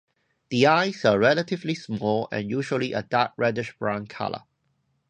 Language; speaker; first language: English; non-native, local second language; Cantonese